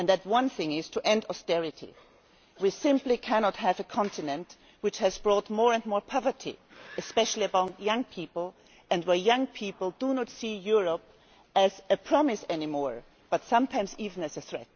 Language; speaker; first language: English; non-native, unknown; German